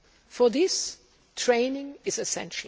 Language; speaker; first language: English; non-native, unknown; German